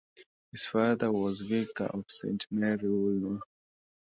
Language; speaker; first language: English; non-native, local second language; Swahili